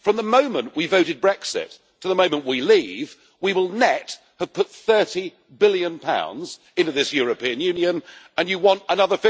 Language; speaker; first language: English; native; English